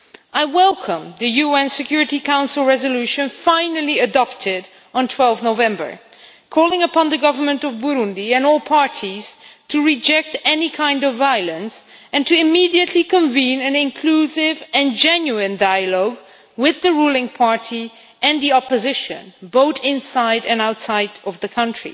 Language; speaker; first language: English; non-native, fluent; Dutch